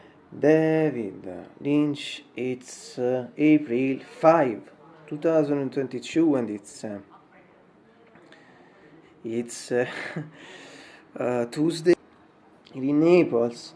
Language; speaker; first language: English; non-native, learner; Italian